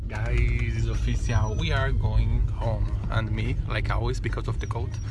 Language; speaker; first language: English; non-native, learner; Portuguese